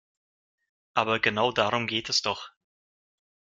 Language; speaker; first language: German; non-native, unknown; Russian